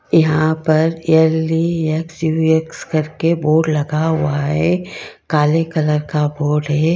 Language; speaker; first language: Hindi; non-native, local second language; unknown